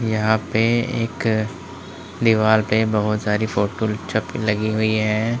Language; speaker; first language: Hindi; native; Hindi